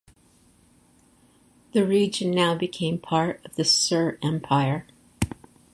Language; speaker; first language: English; native; English